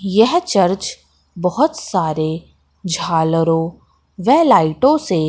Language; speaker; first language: Hindi; native; Hindi